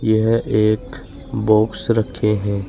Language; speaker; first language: Hindi; native; Hindi